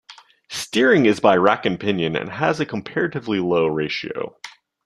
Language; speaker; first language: English; native; English